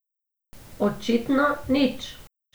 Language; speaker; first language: Slovenian; non-native, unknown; Macedonian